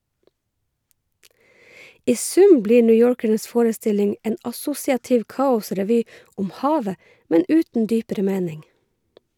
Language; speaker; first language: Norwegian; native; Norwegian